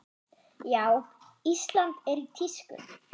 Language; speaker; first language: Icelandic; non-native, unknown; German